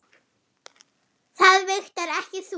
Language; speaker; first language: Icelandic; non-native, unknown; German